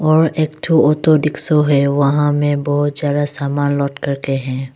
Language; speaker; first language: Hindi; early bilingual, other home language; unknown